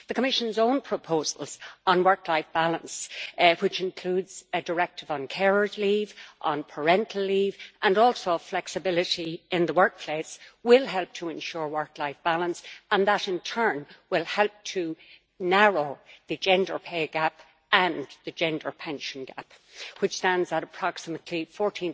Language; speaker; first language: English; native; English